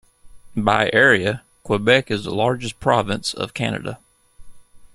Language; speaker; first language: English; native; English